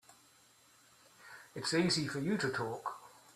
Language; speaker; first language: English; native; English